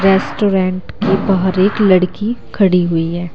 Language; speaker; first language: Hindi; native; Hindi